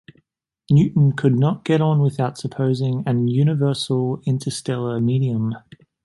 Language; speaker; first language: English; native; English